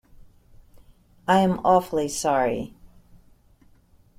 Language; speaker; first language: English; native; English